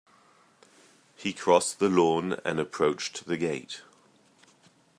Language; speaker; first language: English; native; English